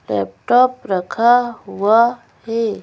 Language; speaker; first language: Hindi; native; Hindi